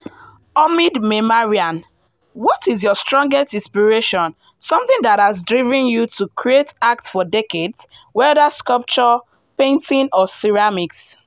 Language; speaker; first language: English; non-native, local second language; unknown